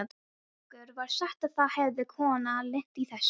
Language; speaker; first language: Icelandic; non-native, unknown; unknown